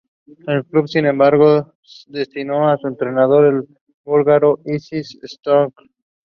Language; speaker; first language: English; non-native, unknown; Spanish